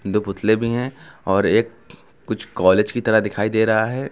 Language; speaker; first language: Hindi; native; Hindi